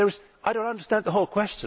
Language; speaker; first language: English; non-native, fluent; Finnish